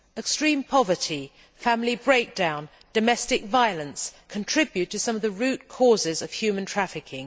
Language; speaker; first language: English; native; English